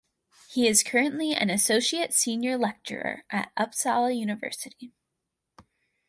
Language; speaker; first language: English; native; English